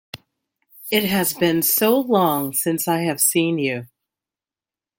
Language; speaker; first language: English; native; English